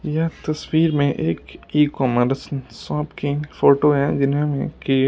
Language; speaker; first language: Hindi; non-native, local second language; Punjabi